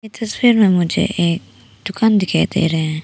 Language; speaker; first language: Hindi; non-native, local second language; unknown